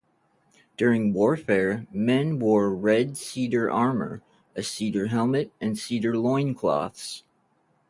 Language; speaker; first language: English; native; English